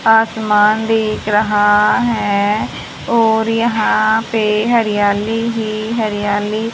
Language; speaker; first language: Hindi; native; Hindi